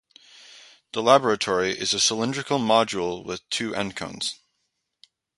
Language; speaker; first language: English; native; English